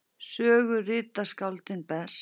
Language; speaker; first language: Icelandic; native; Icelandic